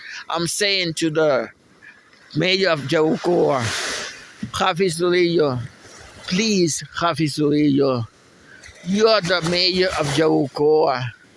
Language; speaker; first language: English; non-native, fluent; Spanish